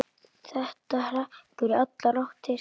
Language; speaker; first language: Icelandic; native; Icelandic